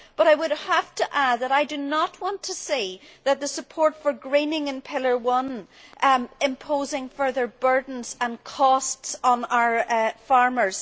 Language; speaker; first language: English; native; English